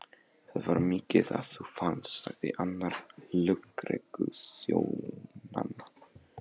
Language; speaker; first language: Icelandic; non-native, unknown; Polish